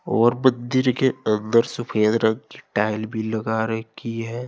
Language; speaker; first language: Hindi; native; Hindi